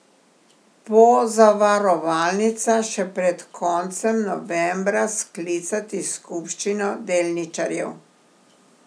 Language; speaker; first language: Slovenian; native; Slovenian